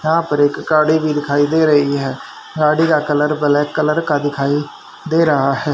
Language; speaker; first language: Hindi; native; Hindi